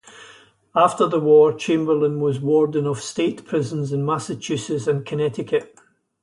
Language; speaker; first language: English; native; English